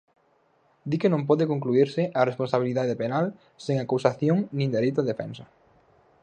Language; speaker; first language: Galician; native; Galician